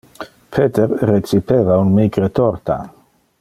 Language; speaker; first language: Interlingua; non-native, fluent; Dutch